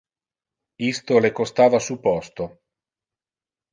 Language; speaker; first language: Interlingua; non-native, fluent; Italian